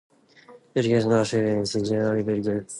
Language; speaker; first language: English; non-native, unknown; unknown